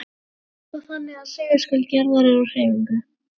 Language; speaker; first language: Icelandic; native; Icelandic